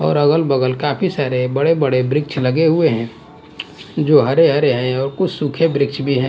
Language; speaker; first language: Hindi; non-native, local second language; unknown